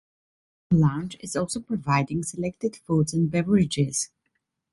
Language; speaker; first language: English; non-native, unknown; Italian